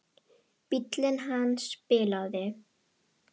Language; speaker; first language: Icelandic; non-native, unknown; Indonesian